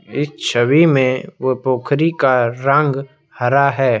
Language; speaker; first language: Hindi; non-native, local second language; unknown